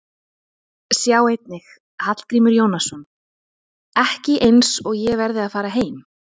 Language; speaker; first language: Icelandic; native; Icelandic